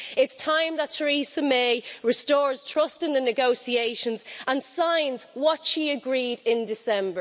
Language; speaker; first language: English; native; English